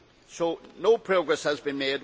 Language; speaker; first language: English; native; English